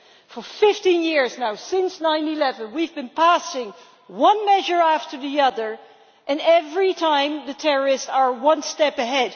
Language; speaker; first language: English; non-native, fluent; Dutch